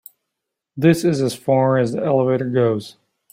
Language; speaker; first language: English; native; English